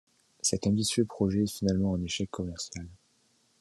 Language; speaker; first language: French; native; French